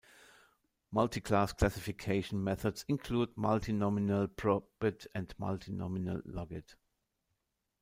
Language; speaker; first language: English; non-native, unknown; German